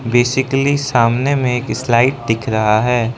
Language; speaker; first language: Hindi; non-native, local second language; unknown